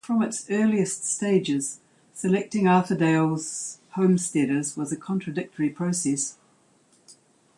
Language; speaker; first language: English; native; English